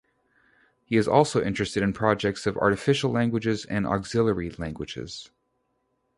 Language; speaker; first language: English; native; English